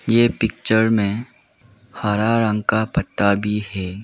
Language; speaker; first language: Hindi; non-native, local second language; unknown